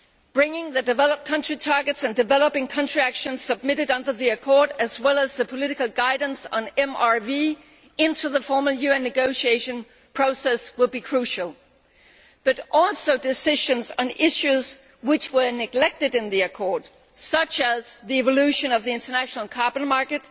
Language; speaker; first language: English; non-native, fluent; Danish